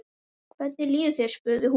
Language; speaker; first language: Icelandic; native; Icelandic